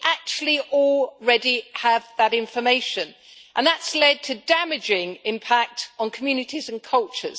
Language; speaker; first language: English; native; English